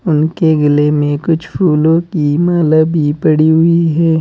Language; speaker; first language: Hindi; native; Hindi